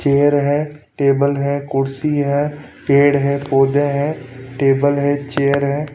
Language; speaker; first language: Hindi; non-native, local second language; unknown